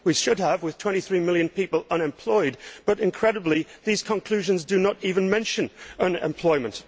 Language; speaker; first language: English; native; English